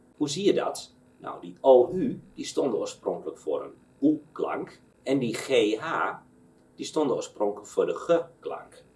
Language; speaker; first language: Dutch; native; Dutch